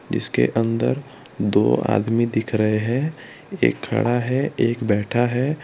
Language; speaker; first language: Hindi; non-native, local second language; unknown